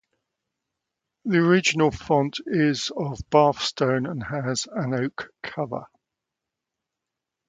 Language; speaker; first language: English; native; English